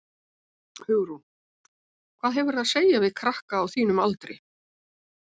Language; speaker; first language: Icelandic; native; Icelandic